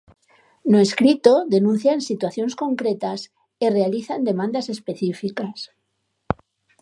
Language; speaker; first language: Galician; native; Galician